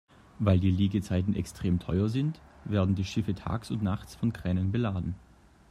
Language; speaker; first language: German; native; German